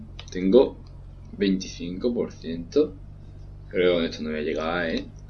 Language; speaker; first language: Spanish; native; Spanish